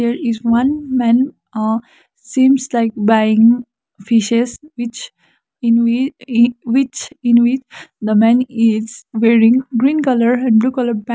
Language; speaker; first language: English; non-native, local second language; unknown